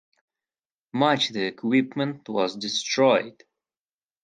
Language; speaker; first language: English; non-native, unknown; Russian